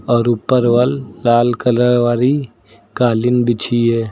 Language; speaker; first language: Hindi; native; Hindi